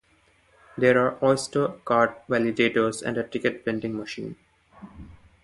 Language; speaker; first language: English; non-native, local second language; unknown